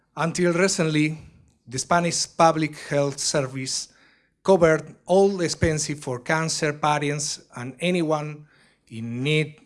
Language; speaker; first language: English; non-native, fluent; Spanish